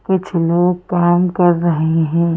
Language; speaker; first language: Hindi; native; Hindi